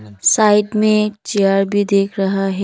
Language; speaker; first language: Hindi; non-native, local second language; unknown